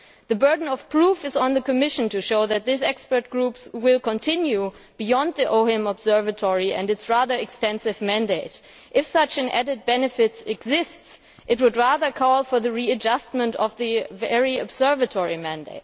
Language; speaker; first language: English; non-native, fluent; German